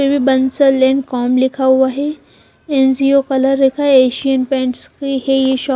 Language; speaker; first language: Hindi; non-native, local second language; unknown